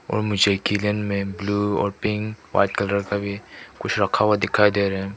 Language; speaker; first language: Hindi; non-native, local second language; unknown